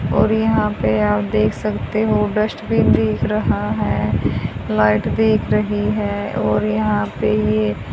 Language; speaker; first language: Hindi; native; Hindi